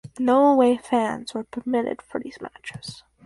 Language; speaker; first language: English; native; English